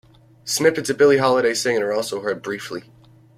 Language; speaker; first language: English; native; English